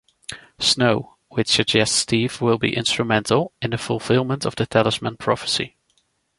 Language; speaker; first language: English; non-native, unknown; Dutch